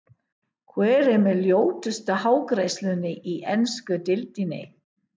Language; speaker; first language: Icelandic; non-native, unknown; English